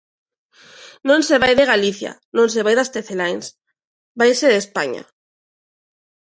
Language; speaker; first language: Galician; non-native, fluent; Spanish